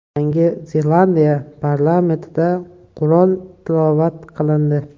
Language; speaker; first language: Uzbek; native; Uzbek